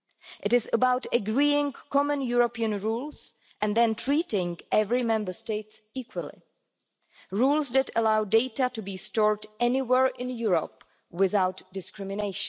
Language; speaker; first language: English; non-native, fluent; Czech